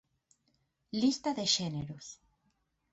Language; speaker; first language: Galician; native; Galician